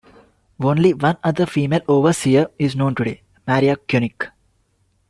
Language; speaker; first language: English; non-native, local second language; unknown